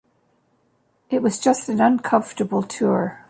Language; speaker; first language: English; native; English